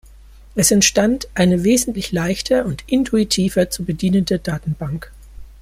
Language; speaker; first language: German; native; German